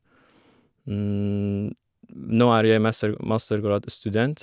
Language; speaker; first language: Norwegian; non-native, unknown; Kurdish